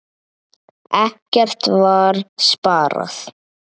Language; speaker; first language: Icelandic; native; Icelandic